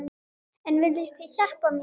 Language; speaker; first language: Icelandic; native; Icelandic